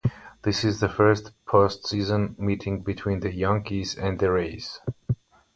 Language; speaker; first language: English; non-native, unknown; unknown